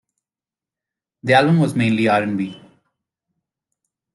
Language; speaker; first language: English; non-native, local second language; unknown